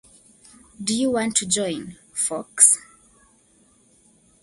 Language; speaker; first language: English; non-native, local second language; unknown